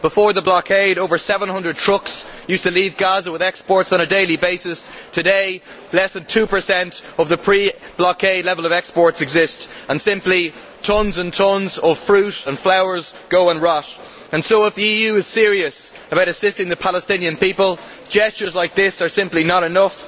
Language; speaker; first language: English; native; English